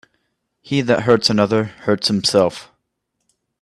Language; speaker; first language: English; native; English